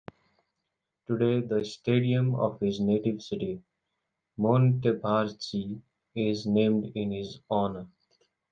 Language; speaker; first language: English; non-native, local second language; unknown